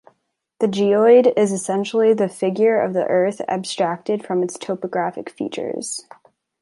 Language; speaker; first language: English; native; English